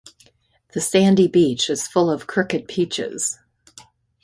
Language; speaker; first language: English; native; English